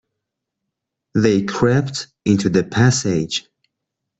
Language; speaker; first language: English; non-native, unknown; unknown